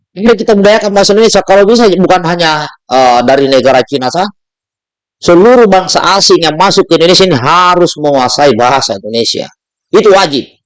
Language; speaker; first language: Indonesian; native; Indonesian